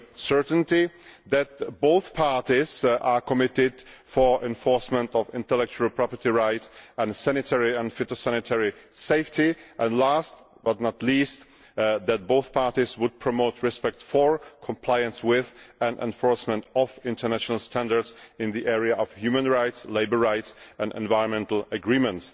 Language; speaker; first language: English; non-native, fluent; Czech